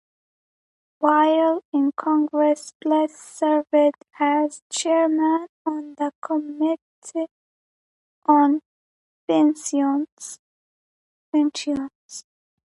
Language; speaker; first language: English; native; English